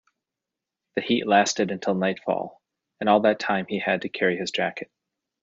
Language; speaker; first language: English; native; English